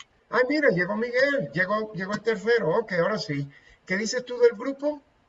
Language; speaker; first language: Spanish; native; Spanish